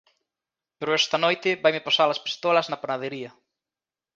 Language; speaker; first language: Galician; native; Galician